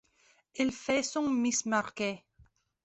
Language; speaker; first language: French; non-native, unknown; Belarusian